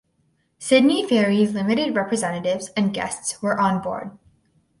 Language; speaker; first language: English; native; English